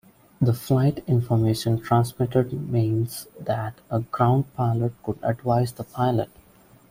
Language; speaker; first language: English; non-native, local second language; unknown